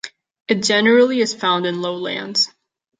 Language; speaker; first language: English; non-native, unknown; Catalan